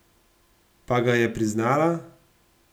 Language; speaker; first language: Slovenian; native; Slovenian